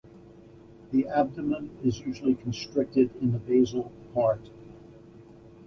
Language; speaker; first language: English; native; English